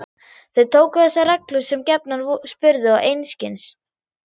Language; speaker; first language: Icelandic; non-native, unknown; German